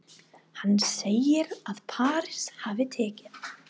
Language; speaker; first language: Icelandic; non-native, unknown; English